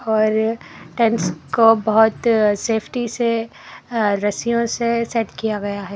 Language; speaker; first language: Hindi; non-native, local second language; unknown